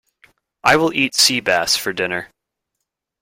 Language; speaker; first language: English; native; English